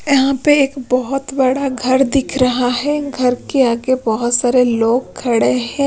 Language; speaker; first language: Hindi; non-native, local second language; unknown